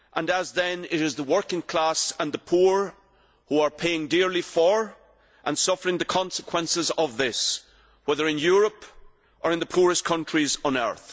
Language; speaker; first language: English; native; English